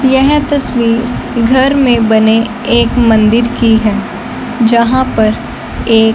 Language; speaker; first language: Hindi; non-native, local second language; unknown